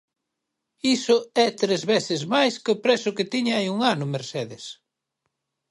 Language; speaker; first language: Galician; native; Galician